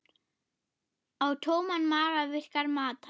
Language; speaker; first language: Icelandic; non-native, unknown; German